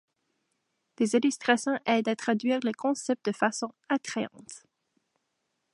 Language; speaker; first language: French; native; French